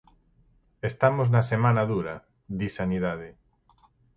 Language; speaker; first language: Galician; native; Galician